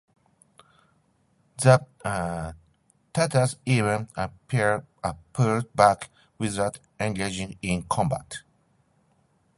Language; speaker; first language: English; non-native, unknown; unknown